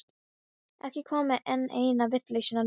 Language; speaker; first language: Icelandic; non-native, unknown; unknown